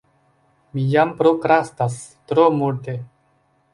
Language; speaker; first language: Esperanto; non-native, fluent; Chinese